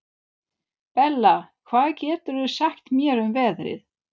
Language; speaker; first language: Icelandic; non-native, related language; Swedish